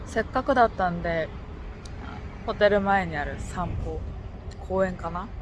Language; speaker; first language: Japanese; non-native, fluent; Korean